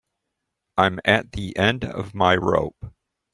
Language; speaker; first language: English; native; English